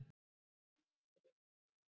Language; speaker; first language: Icelandic; native; Icelandic